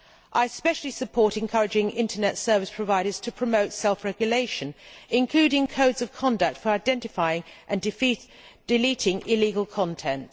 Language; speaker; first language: English; native; English